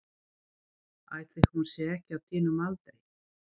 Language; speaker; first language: Icelandic; non-native, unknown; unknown